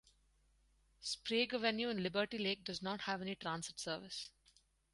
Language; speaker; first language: English; non-native, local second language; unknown